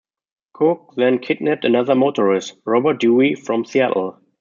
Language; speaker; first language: English; non-native, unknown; German